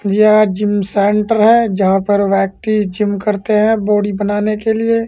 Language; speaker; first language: Hindi; native; Hindi